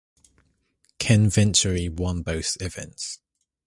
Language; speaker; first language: English; native; English